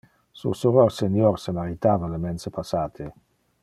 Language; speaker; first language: Interlingua; non-native, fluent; Dutch